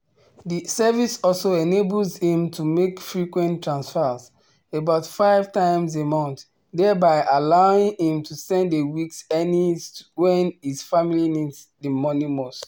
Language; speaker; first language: English; non-native, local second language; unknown